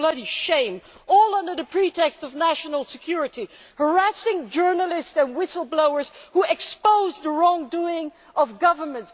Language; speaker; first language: English; non-native, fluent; Dutch